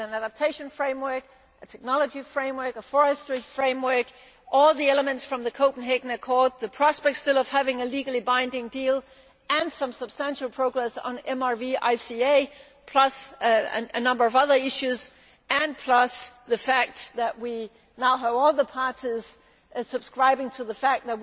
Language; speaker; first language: English; non-native, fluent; Danish